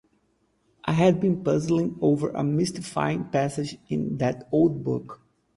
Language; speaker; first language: English; native; English